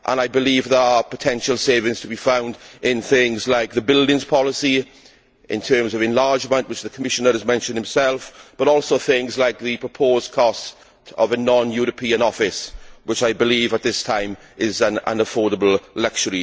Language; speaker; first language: English; native; English